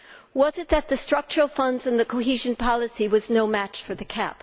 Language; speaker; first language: English; native; English